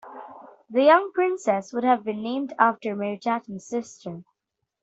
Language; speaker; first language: English; non-native, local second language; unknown